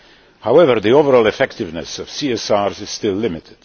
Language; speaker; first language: English; non-native, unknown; Polish